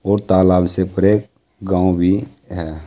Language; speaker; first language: Hindi; native; Hindi